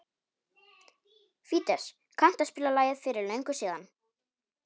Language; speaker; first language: Icelandic; non-native, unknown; Polish